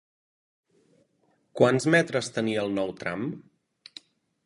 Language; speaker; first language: Catalan; native; Catalan